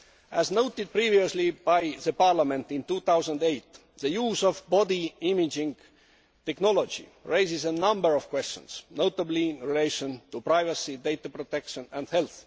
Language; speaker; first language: English; non-native, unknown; Estonian